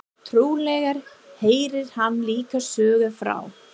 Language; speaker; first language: Icelandic; non-native, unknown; English